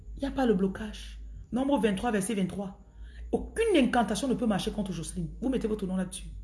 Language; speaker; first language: French; non-native, local second language; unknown